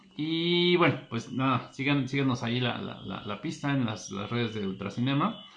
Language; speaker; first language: Spanish; native; Spanish